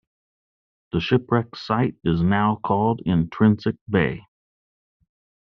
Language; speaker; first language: English; native; English